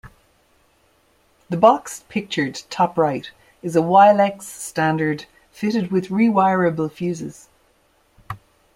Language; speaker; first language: English; native; English